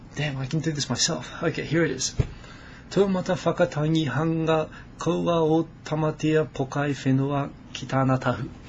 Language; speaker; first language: English; native; English